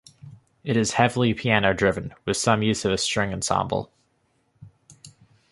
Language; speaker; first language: English; native; English